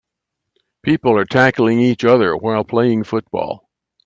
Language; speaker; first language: English; native; English